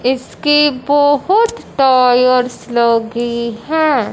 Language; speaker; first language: Hindi; non-native, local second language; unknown